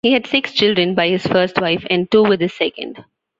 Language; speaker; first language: English; non-native, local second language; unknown